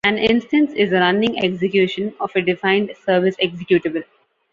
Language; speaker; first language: English; non-native, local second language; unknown